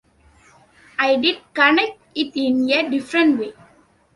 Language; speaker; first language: English; non-native, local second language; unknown